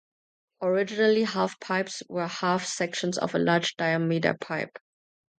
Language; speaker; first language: English; non-native, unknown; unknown